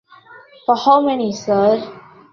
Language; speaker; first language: English; non-native, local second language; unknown